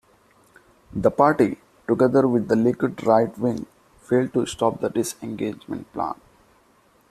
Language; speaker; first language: English; non-native, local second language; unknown